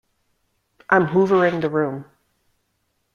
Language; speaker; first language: English; native; English